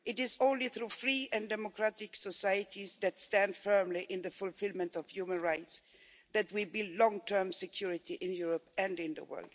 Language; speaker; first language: English; non-native, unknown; Swedish